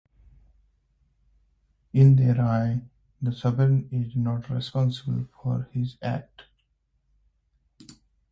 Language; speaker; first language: English; non-native, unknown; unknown